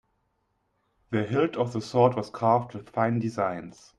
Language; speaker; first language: English; non-native, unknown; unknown